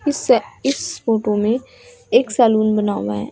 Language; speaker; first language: Hindi; native; Hindi